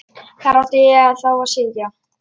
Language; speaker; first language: Icelandic; non-native, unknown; Lithuanian